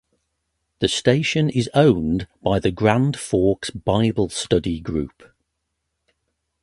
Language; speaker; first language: English; native; English